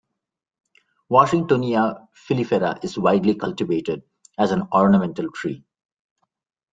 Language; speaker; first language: English; non-native, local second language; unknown